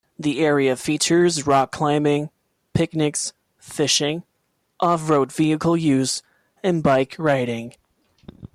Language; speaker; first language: English; non-native, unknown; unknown